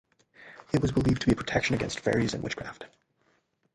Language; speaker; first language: English; native; English